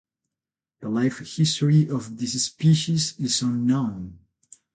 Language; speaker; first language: English; non-native, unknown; Spanish